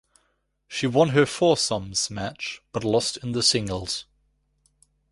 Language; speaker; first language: English; non-native, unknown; German